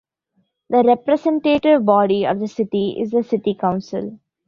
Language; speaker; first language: English; non-native, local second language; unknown